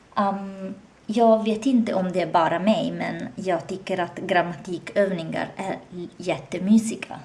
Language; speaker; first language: Swedish; non-native, learner; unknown